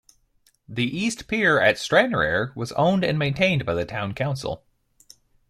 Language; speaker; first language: English; native; English